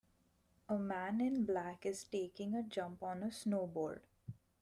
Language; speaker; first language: English; non-native, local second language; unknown